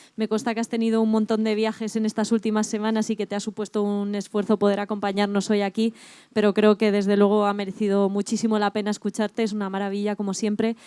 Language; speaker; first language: Spanish; native; Spanish